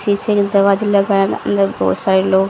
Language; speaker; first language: Hindi; native; Hindi